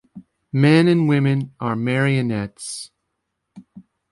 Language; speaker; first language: English; native; English